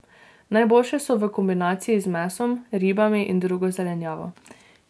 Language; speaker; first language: Slovenian; native; Slovenian